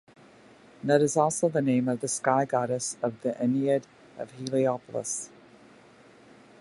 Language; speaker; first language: English; native; English